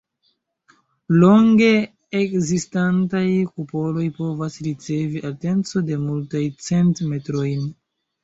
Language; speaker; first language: Esperanto; non-native, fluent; Chinese